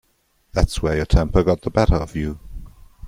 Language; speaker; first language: English; non-native, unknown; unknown